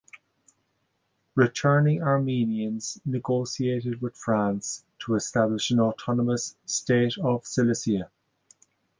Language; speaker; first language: English; native; English